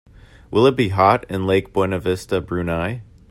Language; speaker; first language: English; native; English